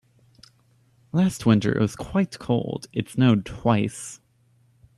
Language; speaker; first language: English; native; English